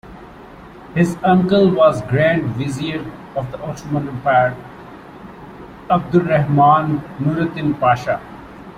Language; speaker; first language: English; non-native, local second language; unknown